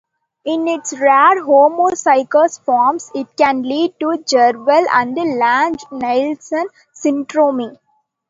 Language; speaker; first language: English; non-native, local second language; Tamil